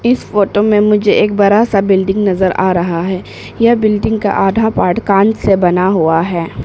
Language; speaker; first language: Hindi; non-native, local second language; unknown